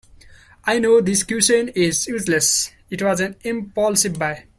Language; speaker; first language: English; non-native, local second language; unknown